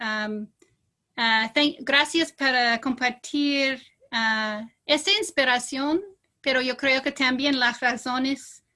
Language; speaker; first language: Spanish; non-native, fluent; English